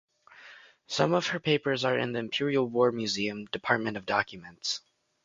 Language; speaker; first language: English; native; English